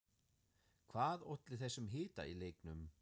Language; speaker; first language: Icelandic; non-native, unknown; German